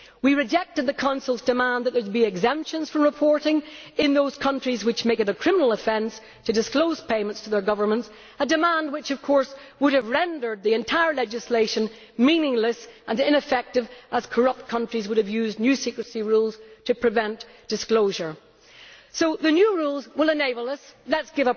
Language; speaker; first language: English; native; English